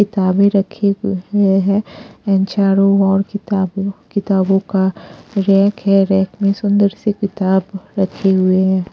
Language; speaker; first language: Hindi; non-native, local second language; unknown